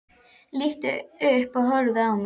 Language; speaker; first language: Icelandic; native; Icelandic